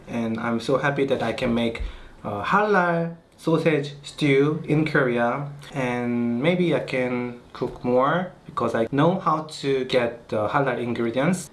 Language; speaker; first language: English; non-native, fluent; Korean